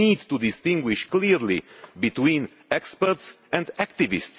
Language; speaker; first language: English; non-native, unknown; Romanian